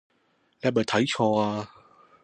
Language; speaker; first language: Cantonese; non-native, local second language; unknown